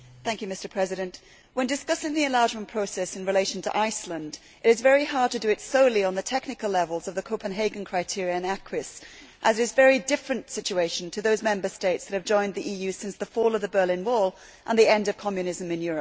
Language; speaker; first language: English; native; English